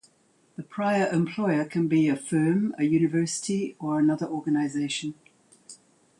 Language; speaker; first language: English; native; English